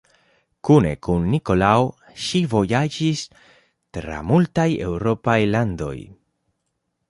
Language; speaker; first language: Esperanto; non-native, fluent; Spanish